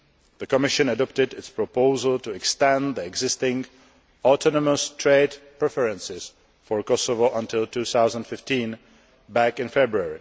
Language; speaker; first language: English; non-native, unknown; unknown